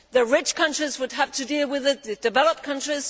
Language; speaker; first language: English; non-native, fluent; Danish